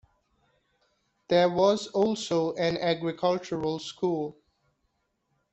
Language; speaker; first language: English; non-native, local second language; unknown